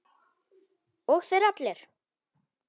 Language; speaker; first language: Icelandic; non-native, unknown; Polish